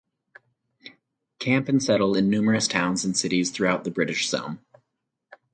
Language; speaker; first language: English; native; English